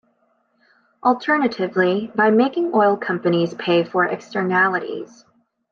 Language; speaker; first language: English; native; English